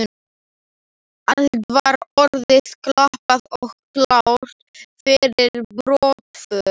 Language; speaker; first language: Icelandic; non-native, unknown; Slovak